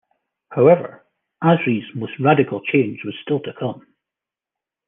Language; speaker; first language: English; native; English